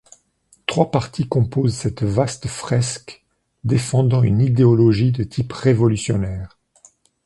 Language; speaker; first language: French; native; French